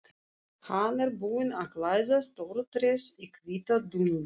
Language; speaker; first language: Icelandic; non-native, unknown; Russian